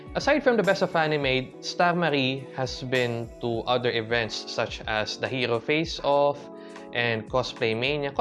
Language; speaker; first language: English; non-native, local second language; Filipino